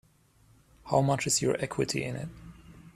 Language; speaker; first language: English; non-native, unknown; German